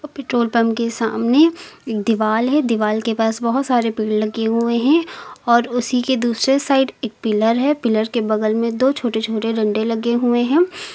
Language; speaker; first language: Hindi; native; Hindi